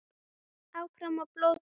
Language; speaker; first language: Icelandic; native; Icelandic